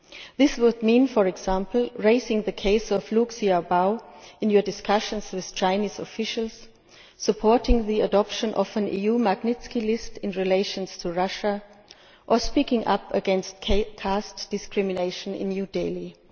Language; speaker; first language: English; non-native, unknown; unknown